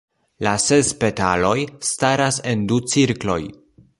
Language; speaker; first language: Esperanto; non-native, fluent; Polish